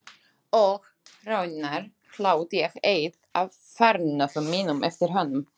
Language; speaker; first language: Icelandic; non-native, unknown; Slovak